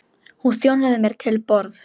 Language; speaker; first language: Icelandic; non-native, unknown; Polish